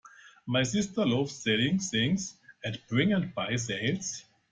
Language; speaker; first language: English; non-native, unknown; German